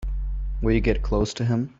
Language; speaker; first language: English; native; English